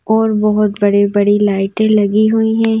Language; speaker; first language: Hindi; native; Hindi